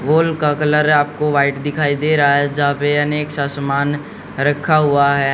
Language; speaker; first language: Hindi; native; Hindi